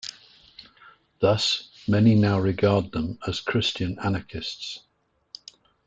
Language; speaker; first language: English; native; English